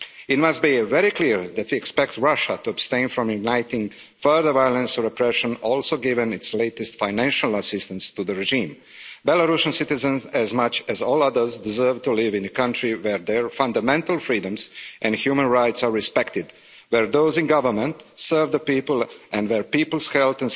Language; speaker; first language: English; non-native, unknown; Croatian